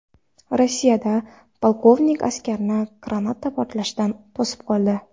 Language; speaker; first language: Uzbek; non-native, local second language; Kara-Kalpak